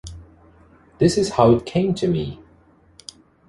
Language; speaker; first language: English; native; English